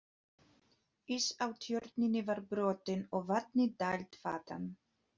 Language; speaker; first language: Icelandic; non-native, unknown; Polish